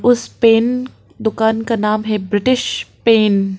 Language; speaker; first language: Hindi; early bilingual, other home language; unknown